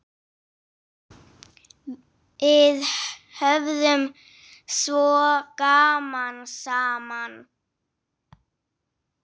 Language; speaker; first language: Icelandic; non-native, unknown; English